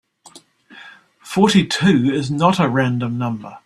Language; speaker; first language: English; native; English